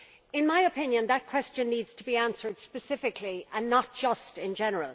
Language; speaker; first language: English; native; English